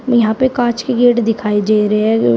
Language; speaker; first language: Hindi; native; Hindi